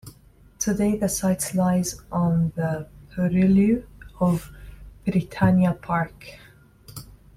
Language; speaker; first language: English; native; English